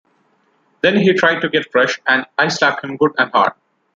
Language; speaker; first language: English; non-native, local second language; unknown